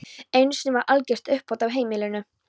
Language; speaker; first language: Icelandic; non-native, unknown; Polish